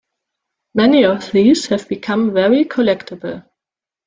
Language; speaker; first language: English; non-native, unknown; German